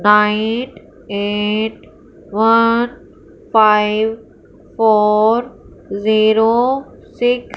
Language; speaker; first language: Hindi; non-native, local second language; Punjabi